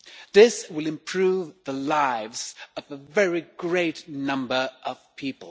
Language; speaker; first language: English; non-native, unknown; Swedish